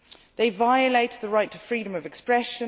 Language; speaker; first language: English; non-native, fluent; Dutch